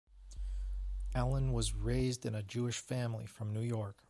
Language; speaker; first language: English; native; English